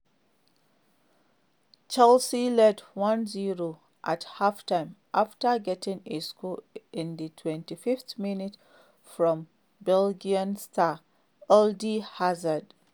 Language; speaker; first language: English; non-native, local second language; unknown